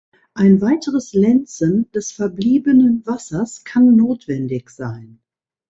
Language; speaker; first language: German; native; German